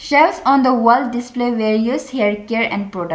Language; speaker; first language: English; non-native, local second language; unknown